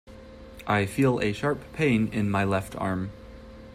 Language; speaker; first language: English; native; English